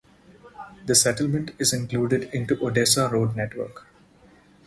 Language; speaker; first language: English; non-native, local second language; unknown